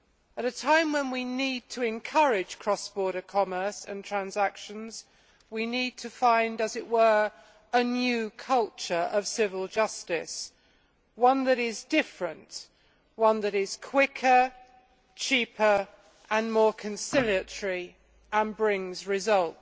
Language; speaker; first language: English; native; English